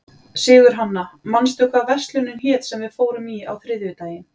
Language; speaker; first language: Icelandic; native; Icelandic